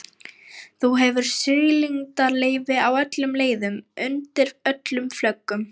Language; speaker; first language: Icelandic; non-native, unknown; Lithuanian